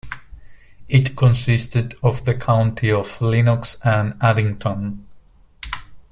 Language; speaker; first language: English; non-native, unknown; Spanish